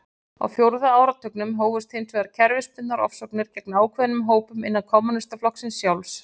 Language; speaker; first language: Icelandic; native; Icelandic